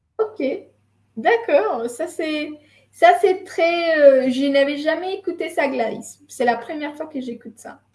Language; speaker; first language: French; non-native, fluent; Spanish